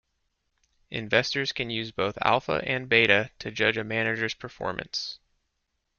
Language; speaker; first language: English; native; English